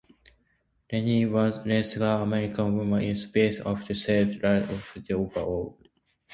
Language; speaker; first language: English; non-native, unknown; Japanese